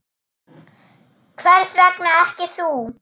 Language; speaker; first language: Icelandic; non-native, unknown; German